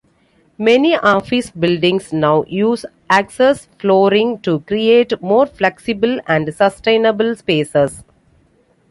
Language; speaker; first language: English; non-native, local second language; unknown